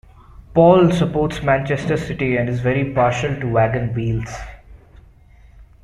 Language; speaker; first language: English; non-native, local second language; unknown